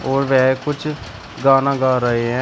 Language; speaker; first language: Hindi; native; Hindi